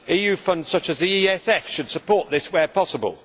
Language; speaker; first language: English; native; English